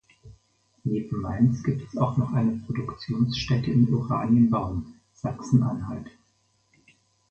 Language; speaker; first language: German; native; German